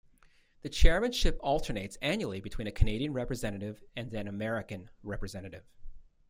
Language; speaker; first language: English; native; English